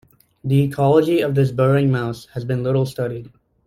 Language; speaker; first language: English; native; English